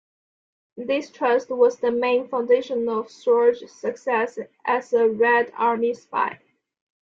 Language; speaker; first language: English; non-native, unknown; Chinese